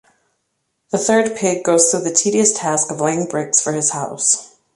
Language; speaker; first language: English; native; English